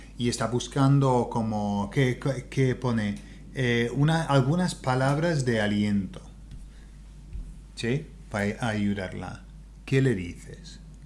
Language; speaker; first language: Spanish; non-native, fluent; English